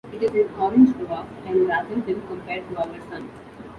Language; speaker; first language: English; non-native, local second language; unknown